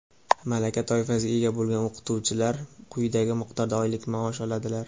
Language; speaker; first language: Uzbek; native; Uzbek